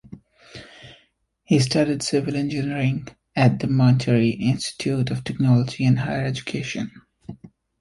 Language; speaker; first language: English; native; English